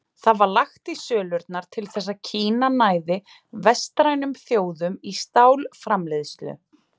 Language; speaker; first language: Icelandic; native; Icelandic